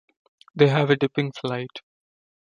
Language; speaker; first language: English; non-native, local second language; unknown